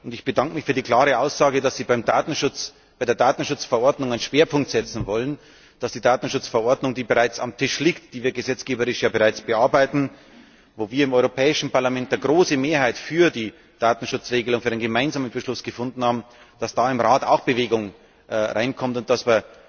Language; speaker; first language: German; native; German